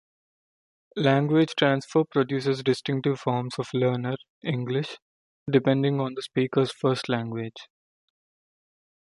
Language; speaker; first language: English; non-native, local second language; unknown